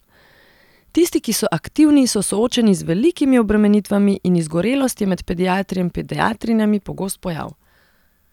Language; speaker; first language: Slovenian; non-native, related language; Serbian